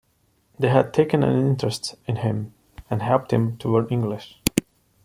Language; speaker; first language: English; non-native, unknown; Portuguese